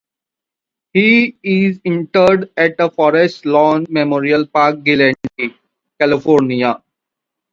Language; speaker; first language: English; non-native, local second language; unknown